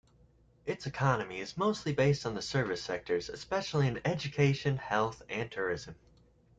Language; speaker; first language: English; native; English